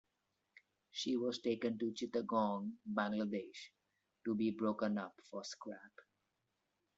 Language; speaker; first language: English; non-native, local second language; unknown